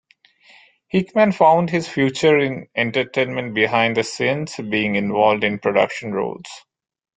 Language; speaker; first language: English; non-native, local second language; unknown